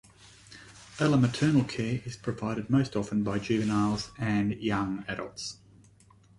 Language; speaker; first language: English; native; English